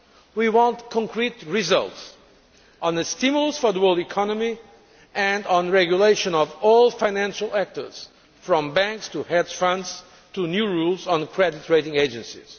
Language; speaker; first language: English; non-native, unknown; Portuguese